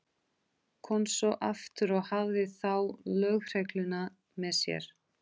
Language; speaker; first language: Icelandic; non-native, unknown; Portuguese